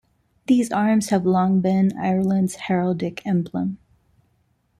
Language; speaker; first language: English; non-native, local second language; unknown